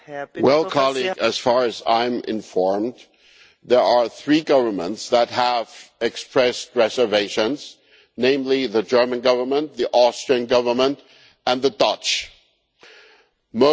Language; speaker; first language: English; non-native, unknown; German